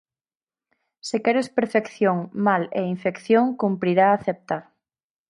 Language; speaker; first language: Galician; native; Galician